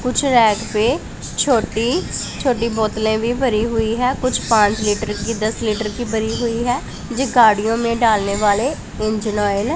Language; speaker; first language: Hindi; non-native, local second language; Punjabi